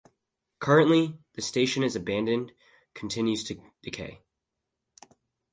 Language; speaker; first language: English; native; English